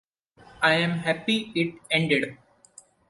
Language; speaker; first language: English; non-native, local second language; Marathi